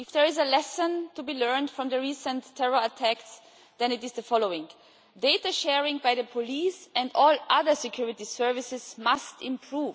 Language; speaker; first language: English; non-native, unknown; German